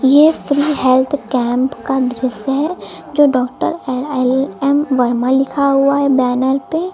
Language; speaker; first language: Hindi; native; Hindi